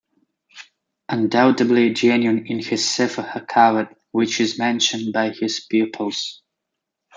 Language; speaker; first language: English; native; English